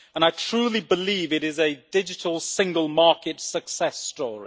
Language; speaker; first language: English; native; English